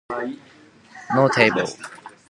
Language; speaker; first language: English; non-native, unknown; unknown